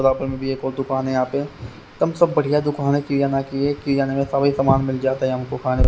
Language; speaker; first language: Hindi; native; Hindi